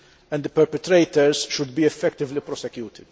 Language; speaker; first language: English; non-native, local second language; Maltese